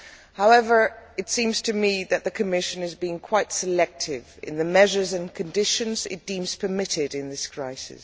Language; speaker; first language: English; non-native, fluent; Dutch